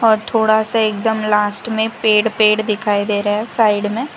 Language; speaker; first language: Hindi; non-native, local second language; Gujarati